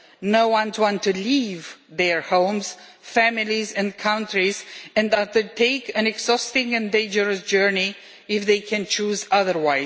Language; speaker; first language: English; non-native, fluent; Romanian